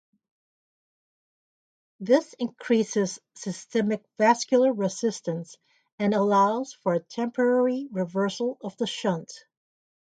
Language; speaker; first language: English; native; English